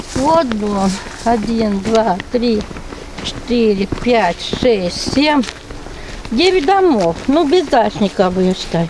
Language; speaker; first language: Russian; non-native, local second language; Romanian